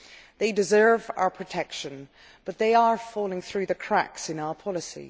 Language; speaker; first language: English; non-native, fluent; Dutch